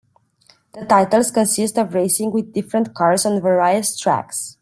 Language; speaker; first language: English; non-native, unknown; Romanian